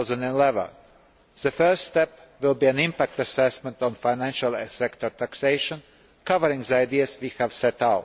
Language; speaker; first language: English; non-native, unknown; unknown